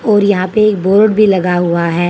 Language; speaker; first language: Hindi; native; Hindi